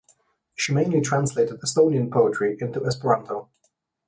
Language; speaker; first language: English; non-native, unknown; Slovenian